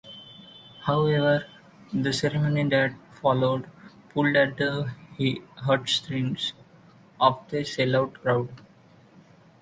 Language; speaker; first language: English; non-native, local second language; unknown